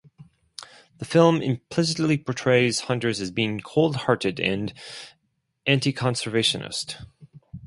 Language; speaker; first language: English; non-native, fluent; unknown